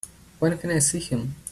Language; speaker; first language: English; native; English